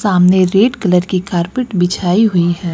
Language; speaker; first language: Hindi; native; Hindi